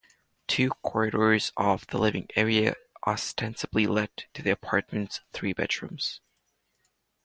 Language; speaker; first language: English; non-native, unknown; Latvian